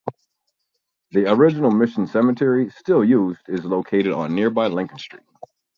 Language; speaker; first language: English; native; English